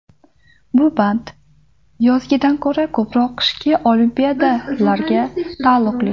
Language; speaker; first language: Uzbek; native; Uzbek